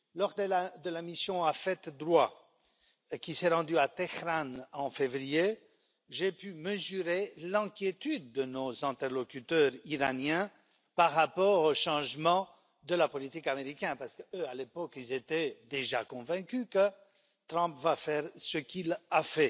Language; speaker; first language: French; non-native, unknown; Romanian